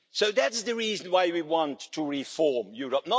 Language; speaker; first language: English; non-native, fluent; Dutch